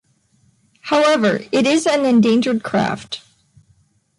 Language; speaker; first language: English; non-native, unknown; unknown